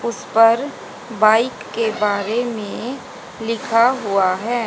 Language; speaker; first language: Hindi; native; Hindi